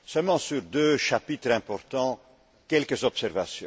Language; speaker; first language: French; non-native, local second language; Dutch